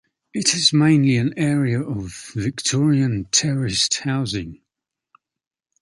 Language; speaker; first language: English; native; English